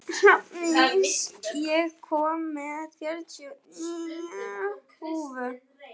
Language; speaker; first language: Icelandic; non-native, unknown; German